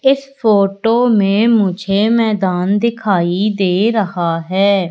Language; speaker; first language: Hindi; native; Hindi